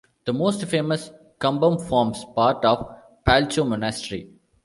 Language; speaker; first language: English; non-native, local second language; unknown